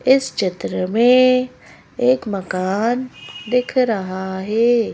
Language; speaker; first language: Hindi; native; Hindi